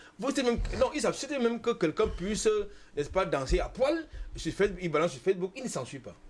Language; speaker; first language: French; non-native, local second language; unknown